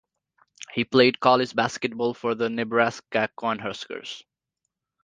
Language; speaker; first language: English; non-native, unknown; Nepali